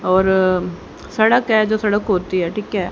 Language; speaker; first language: Hindi; native; Hindi